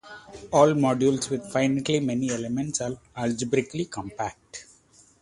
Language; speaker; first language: English; non-native, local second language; Kannada